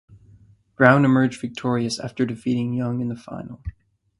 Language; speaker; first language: English; native; English